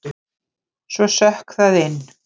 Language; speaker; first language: Icelandic; native; Icelandic